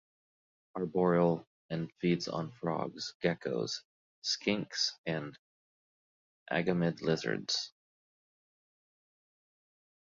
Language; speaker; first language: English; native; English